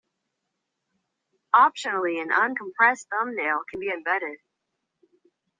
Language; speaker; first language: English; non-native, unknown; Chinese